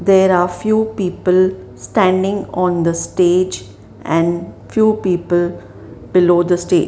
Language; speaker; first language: English; non-native, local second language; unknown